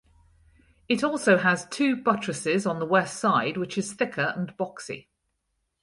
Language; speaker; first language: English; native; English